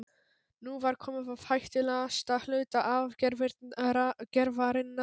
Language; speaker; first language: Icelandic; non-native, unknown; Polish